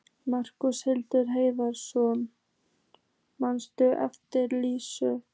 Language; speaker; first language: Icelandic; native; Icelandic